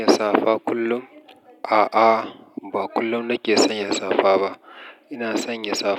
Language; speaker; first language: Hausa; native; Hausa